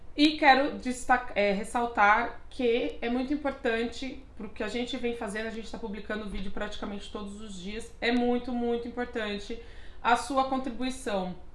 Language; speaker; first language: Portuguese; native; Portuguese